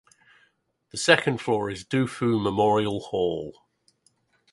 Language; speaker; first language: English; native; English